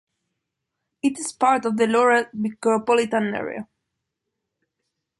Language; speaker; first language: English; non-native, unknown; Spanish